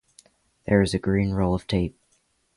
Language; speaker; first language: English; native; English